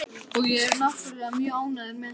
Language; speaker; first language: Icelandic; native; Icelandic